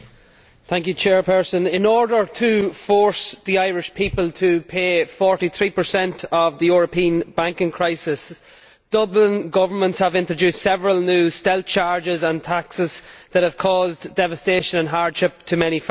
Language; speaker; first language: English; native; English